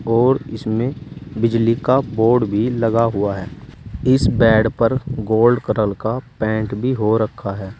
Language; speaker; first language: Hindi; native; Hindi